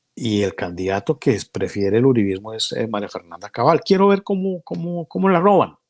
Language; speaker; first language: Spanish; native; Spanish